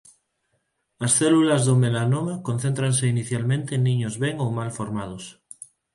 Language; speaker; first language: Galician; non-native, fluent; Spanish